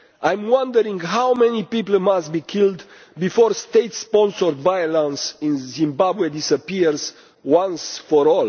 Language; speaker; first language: English; non-native, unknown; Romanian